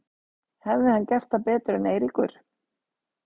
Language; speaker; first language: Icelandic; native; Icelandic